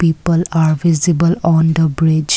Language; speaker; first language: English; non-native, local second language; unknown